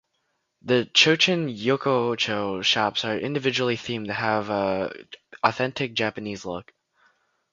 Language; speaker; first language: English; native; English